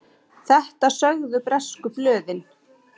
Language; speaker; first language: Icelandic; native; Icelandic